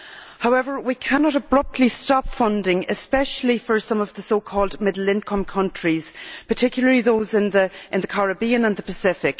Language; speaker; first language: English; native; English